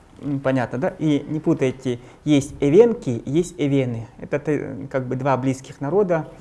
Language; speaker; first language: Russian; non-native, local second language; Evenki